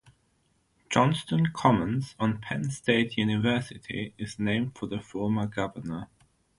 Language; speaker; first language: English; non-native, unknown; German